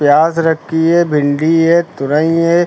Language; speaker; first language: Hindi; native; Hindi